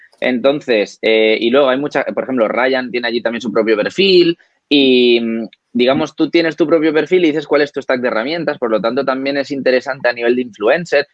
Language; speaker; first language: Spanish; native; Spanish